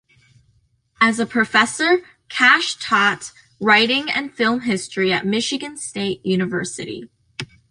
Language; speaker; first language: English; native; English